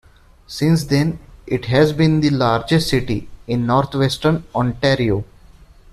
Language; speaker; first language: English; non-native, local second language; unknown